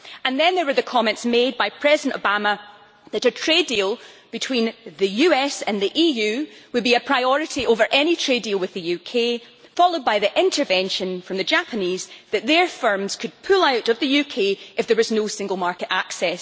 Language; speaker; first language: English; native; English